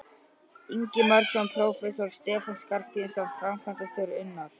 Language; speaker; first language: Icelandic; native; Icelandic